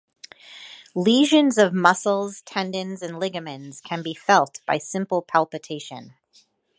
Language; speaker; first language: English; native; English